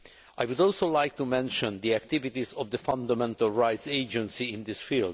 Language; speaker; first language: English; non-native, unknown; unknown